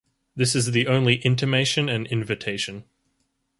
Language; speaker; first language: English; native; English